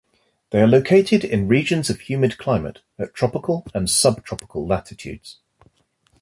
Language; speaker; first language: English; native; English